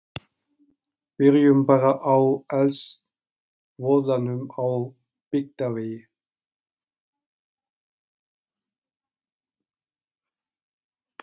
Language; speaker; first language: Icelandic; non-native, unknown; Turkish